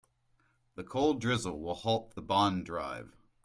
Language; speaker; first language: English; native; English